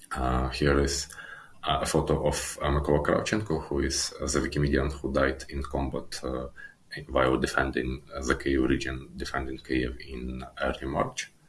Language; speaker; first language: English; non-native, fluent; Ukrainian